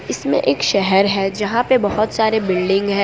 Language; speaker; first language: Hindi; non-native, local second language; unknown